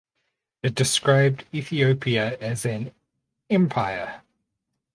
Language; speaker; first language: English; native; English